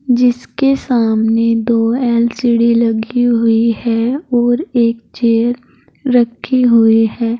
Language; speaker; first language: Hindi; native; Hindi